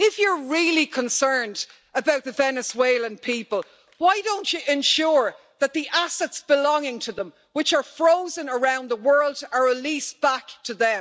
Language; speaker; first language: English; native; English